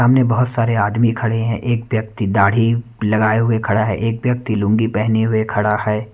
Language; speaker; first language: Hindi; non-native, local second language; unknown